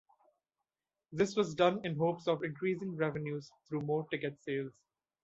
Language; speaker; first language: English; non-native, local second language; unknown